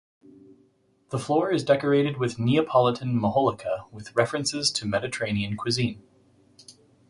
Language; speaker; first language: English; native; English